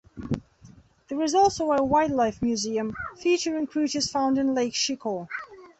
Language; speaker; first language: English; non-native, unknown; Belarusian